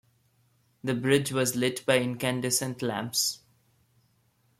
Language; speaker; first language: English; non-native, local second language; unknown